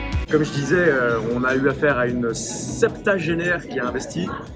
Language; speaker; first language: French; native; French